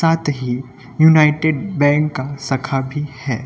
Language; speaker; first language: Hindi; native; Hindi